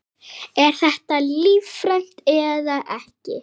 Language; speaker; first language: Icelandic; native; Icelandic